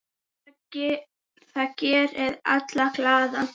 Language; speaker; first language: Icelandic; native; Icelandic